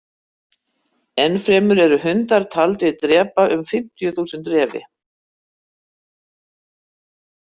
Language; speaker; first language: Icelandic; native; Icelandic